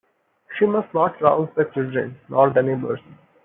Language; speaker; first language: English; non-native, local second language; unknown